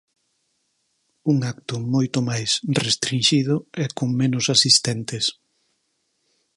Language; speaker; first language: Galician; native; Galician